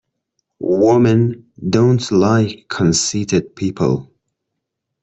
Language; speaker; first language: English; non-native, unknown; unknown